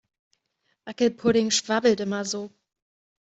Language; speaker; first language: German; native; German